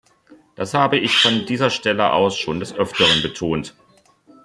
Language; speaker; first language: German; native; German